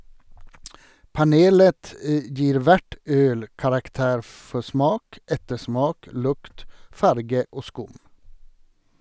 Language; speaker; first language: Norwegian; non-native, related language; Swedish